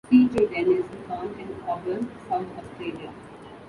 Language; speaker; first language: English; non-native, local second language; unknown